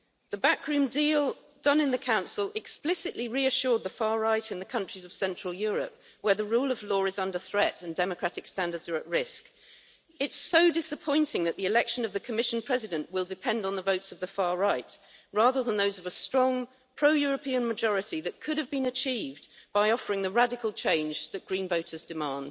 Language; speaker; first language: English; native; English